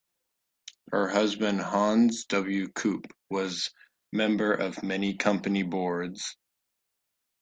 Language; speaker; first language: English; native; English